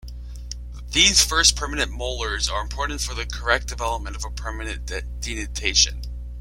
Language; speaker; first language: English; native; English